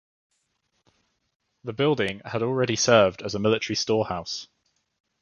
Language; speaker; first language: English; native; English